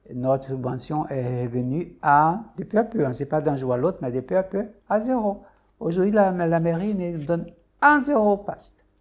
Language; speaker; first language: French; non-native, fluent; Portuguese